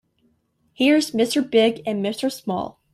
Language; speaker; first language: English; native; English